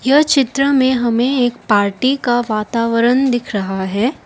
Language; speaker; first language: Hindi; non-native, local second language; Assamese